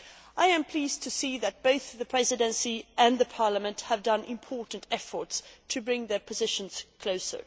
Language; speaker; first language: English; non-native, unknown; Swedish